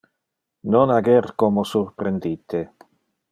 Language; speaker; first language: Interlingua; non-native, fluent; Dutch